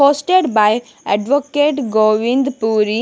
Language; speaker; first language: English; non-native, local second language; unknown